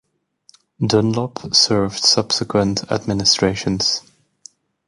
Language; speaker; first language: English; native; English